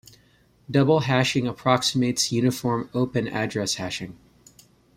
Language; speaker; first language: English; native; English